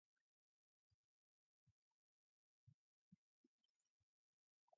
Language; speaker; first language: English; non-native, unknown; Mongolian